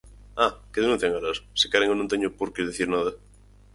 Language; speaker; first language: Galician; native; Galician